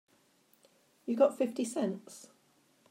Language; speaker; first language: English; native; English